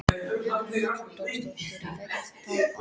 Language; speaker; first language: Icelandic; non-native, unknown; English